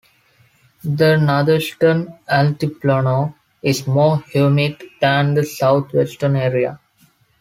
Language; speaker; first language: English; non-native, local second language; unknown